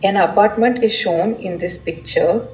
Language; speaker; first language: English; non-native, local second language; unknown